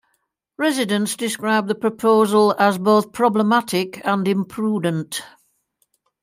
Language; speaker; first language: English; native; English